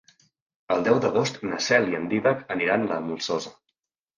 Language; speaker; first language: Catalan; native; Catalan